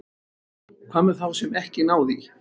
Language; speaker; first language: Icelandic; native; Icelandic